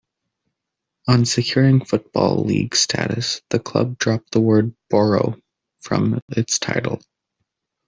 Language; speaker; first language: English; native; English